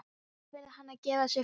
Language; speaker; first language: Icelandic; non-native, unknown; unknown